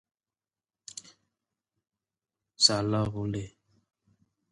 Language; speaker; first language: English; native; English